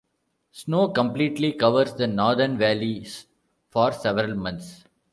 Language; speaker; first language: English; non-native, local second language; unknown